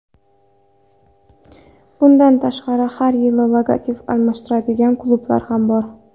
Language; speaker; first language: Uzbek; non-native, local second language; Kara-Kalpak